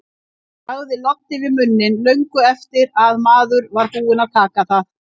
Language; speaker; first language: Icelandic; native; Icelandic